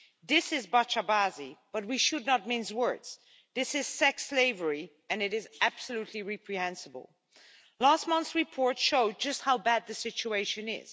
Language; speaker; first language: English; non-native, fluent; Dutch